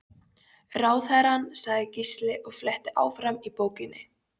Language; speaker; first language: Icelandic; non-native, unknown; Polish